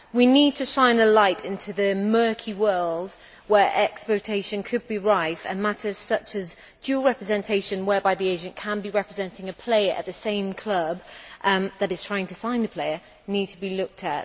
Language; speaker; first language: English; native; English